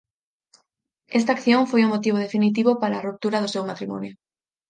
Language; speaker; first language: Galician; native; Galician